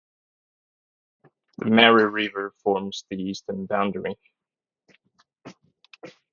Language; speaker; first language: English; non-native, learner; Chinese